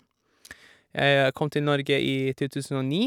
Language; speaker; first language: Norwegian; non-native, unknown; Persian